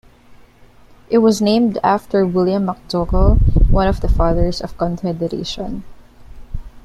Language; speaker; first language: English; non-native, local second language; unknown